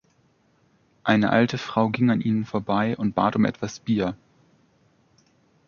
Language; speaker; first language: German; native; German